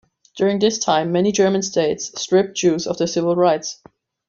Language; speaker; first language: English; non-native, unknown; German